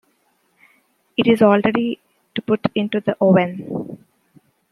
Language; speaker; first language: English; native; English